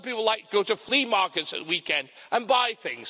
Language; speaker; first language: English; native; English